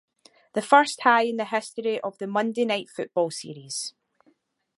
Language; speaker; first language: English; native; English